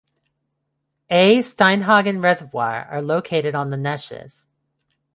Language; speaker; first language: English; non-native, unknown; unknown